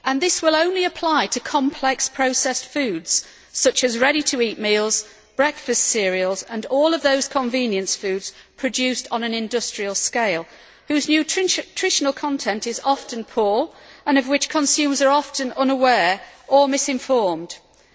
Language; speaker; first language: English; native; English